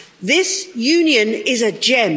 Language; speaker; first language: English; native; English